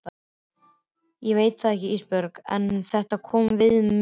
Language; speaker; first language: Icelandic; native; Icelandic